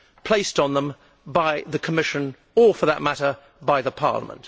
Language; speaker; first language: English; native; English